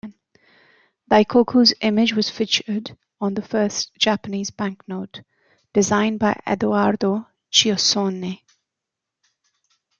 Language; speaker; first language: English; native; English